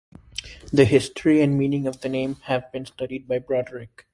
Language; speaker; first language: English; native; English